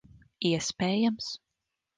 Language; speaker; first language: Latvian; early bilingual, heritage; Latvian